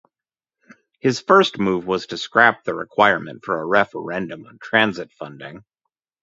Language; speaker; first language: English; native; English